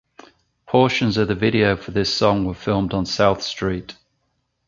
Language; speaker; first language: English; native; English